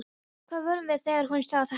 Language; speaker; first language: Icelandic; non-native, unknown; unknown